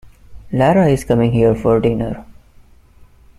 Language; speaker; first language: English; non-native, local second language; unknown